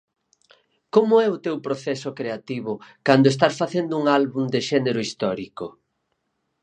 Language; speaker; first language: Galician; native; Galician